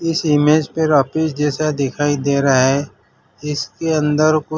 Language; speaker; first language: Hindi; non-native, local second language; Gujarati